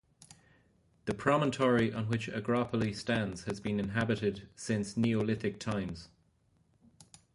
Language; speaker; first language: English; native; English